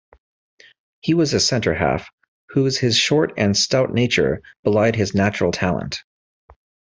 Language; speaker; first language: English; native; English